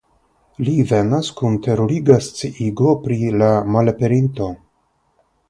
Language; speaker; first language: Esperanto; non-native, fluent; Russian